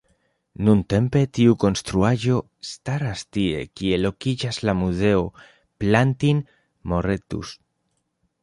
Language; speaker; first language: Esperanto; non-native, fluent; Spanish